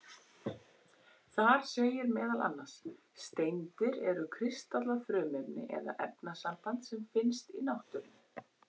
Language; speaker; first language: Icelandic; native; Icelandic